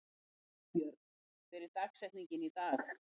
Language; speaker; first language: Icelandic; native; Icelandic